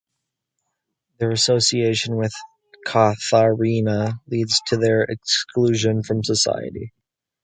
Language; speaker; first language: English; native; English